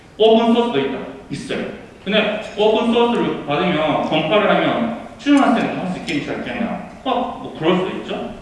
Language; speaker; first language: Korean; early bilingual, heritage; Korean